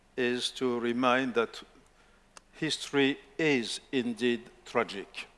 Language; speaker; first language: English; non-native, fluent; French